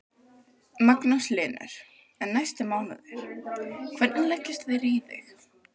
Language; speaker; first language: Icelandic; native; Icelandic